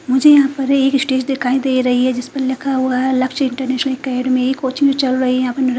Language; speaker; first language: Hindi; non-native, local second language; Punjabi